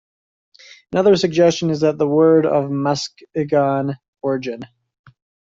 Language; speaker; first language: English; native; English